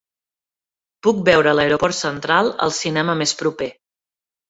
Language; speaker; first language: Catalan; native; Catalan